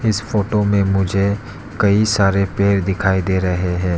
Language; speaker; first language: Hindi; non-native, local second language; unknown